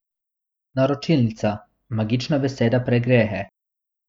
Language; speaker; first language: Slovenian; non-native, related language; Bosnian